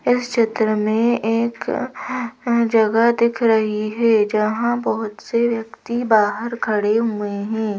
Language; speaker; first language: Hindi; native; Hindi